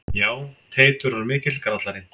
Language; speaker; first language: Icelandic; native; Icelandic